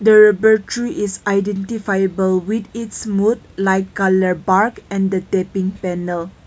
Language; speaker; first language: English; non-native, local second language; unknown